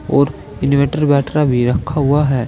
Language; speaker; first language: Hindi; native; Hindi